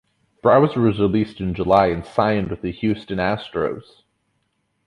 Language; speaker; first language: English; native; English